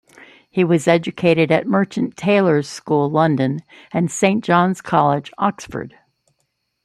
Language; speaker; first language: English; native; English